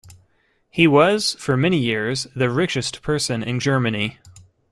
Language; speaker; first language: English; native; English